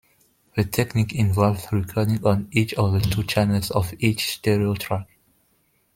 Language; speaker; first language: English; non-native, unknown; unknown